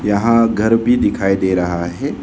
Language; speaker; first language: Hindi; non-native, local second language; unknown